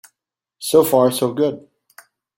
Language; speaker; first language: English; native; English